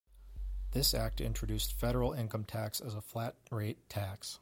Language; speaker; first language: English; native; English